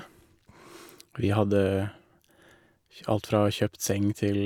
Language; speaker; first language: Norwegian; native; Norwegian